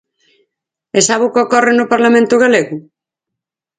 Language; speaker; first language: Galician; native; Galician